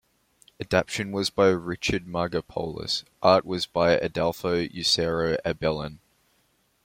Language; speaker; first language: English; native; English